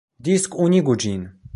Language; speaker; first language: Esperanto; non-native, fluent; Polish